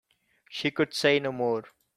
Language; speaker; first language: English; non-native, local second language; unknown